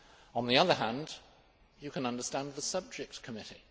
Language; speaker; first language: English; native; English